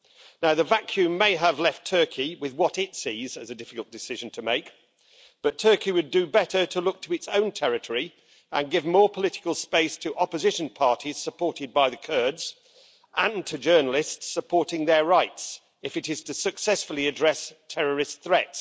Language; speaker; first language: English; native; English